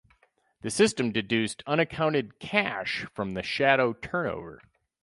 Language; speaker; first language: English; native; English